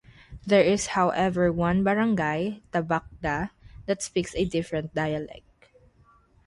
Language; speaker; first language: English; non-native, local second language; Filipino